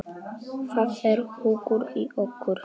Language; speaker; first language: Icelandic; non-native, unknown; Polish